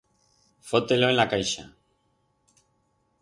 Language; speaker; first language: Aragonese; non-native, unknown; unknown